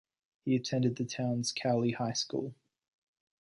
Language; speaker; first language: English; native; English